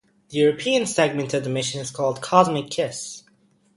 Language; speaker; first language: English; native; English